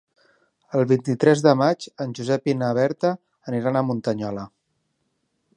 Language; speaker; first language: Catalan; native; Catalan